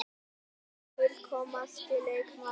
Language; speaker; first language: Icelandic; native; Icelandic